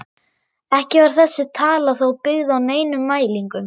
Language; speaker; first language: Icelandic; non-native, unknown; German